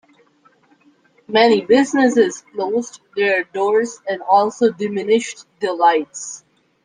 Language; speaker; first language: English; non-native, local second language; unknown